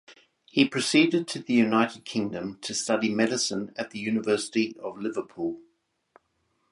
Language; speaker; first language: English; native; English